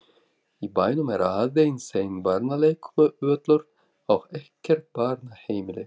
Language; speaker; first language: Icelandic; non-native, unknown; Russian